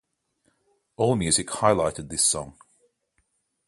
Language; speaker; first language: English; native; English